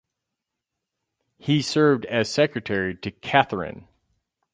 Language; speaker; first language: English; native; English